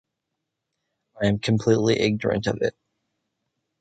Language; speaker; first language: English; native; English